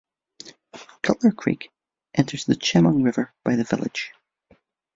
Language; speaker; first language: English; native; English